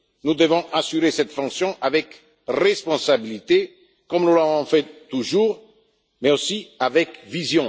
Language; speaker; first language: French; non-native, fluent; Italian